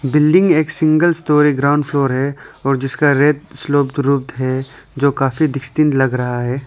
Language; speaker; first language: Hindi; non-native, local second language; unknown